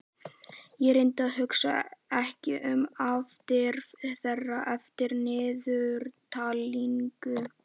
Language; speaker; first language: Icelandic; native; Icelandic